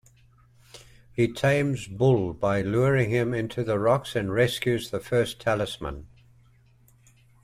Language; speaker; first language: English; native; English